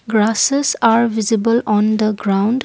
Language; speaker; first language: English; non-native, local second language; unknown